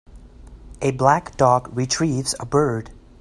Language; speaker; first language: English; native; English